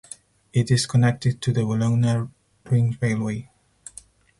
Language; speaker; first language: English; non-native, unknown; Spanish